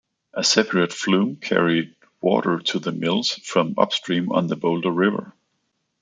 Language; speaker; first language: English; non-native, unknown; Danish